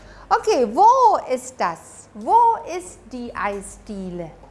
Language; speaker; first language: German; native; German